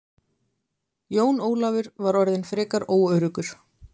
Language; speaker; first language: Icelandic; native; Icelandic